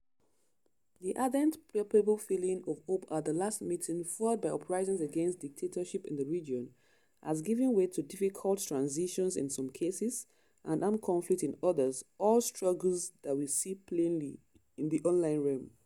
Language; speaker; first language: English; non-native, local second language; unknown